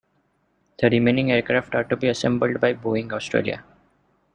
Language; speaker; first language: English; non-native, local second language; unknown